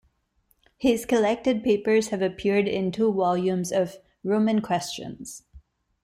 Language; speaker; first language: English; non-native, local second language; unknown